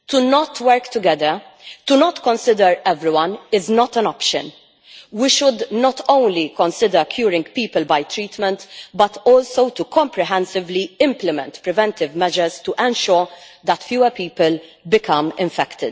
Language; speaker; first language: English; non-native, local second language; Maltese